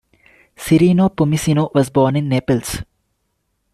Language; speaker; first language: English; non-native, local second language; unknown